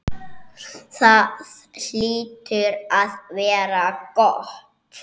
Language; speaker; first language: Icelandic; native; Icelandic